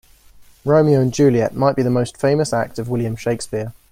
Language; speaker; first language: English; native; English